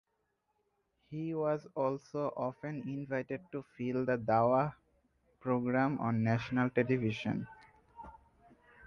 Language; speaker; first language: English; non-native, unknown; Bangla